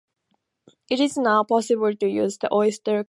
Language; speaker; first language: English; native; English